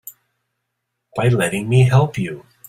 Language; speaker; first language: English; native; English